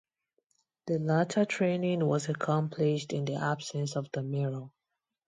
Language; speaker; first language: English; non-native, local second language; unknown